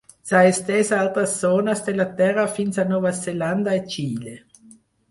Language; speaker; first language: Catalan; non-native, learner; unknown